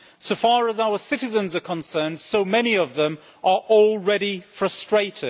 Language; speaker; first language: English; native; English